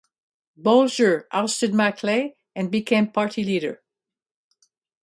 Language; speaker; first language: English; native; English